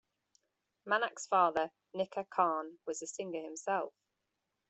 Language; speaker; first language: English; native; English